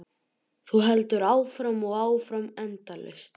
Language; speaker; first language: Icelandic; native; Icelandic